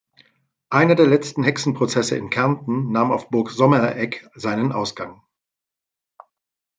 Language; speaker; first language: German; native; German